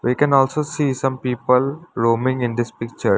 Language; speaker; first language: English; non-native, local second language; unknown